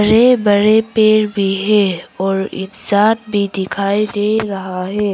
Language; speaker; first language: Hindi; non-native, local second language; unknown